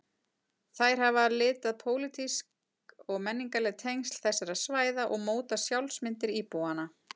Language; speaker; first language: Icelandic; native; Icelandic